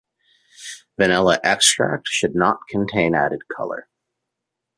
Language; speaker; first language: English; native; English